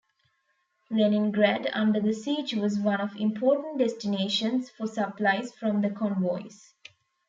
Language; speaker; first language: English; non-native, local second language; Tamil